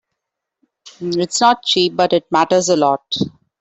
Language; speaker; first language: English; non-native, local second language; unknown